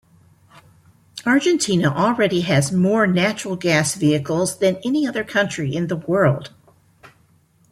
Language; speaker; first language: English; native; English